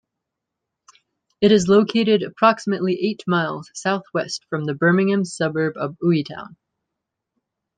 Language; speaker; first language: English; native; English